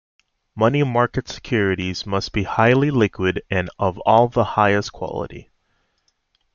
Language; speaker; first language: English; native; English